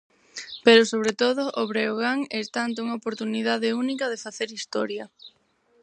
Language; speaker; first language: Galician; non-native, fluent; Spanish